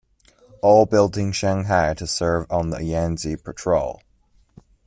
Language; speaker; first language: English; non-native, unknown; Chinese